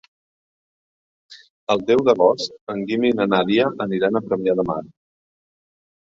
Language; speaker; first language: Catalan; native; Catalan